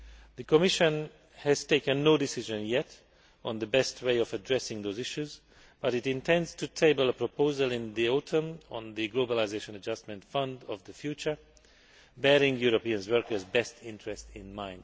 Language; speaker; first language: English; non-native, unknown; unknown